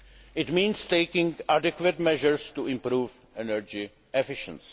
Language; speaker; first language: English; non-native, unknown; Czech